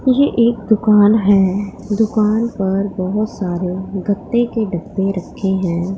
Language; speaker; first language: Hindi; non-native, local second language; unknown